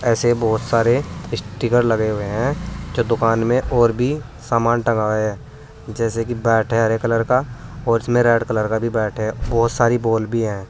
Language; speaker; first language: Hindi; native; Hindi